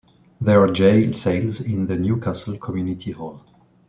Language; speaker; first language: English; non-native, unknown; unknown